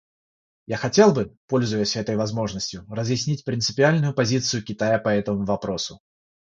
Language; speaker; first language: Russian; non-native, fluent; Georgian